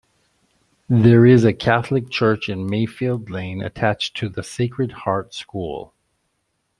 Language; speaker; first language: English; native; English